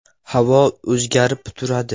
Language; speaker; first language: Uzbek; non-native, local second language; Russian